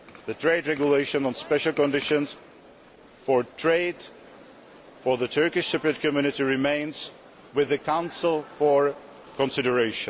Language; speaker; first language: English; non-native, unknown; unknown